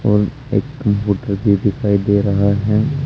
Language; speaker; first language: Hindi; native; Hindi